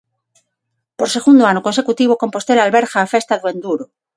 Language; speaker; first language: Galician; non-native, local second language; Spanish